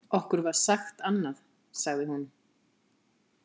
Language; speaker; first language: Icelandic; native; Icelandic